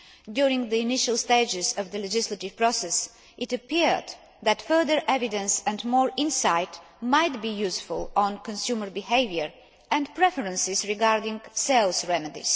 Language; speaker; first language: English; non-native, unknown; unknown